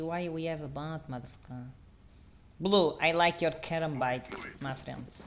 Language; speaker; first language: English; non-native, learner; Portuguese